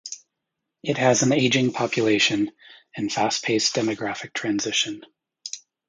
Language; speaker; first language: English; native; English